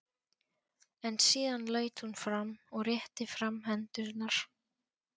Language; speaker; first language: Icelandic; non-native, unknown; Polish